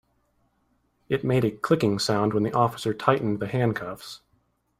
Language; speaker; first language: English; native; English